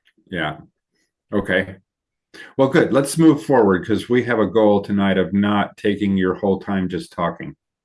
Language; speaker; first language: English; native; English